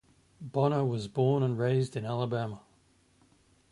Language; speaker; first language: English; native; English